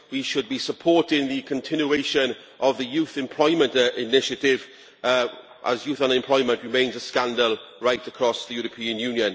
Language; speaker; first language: English; native; English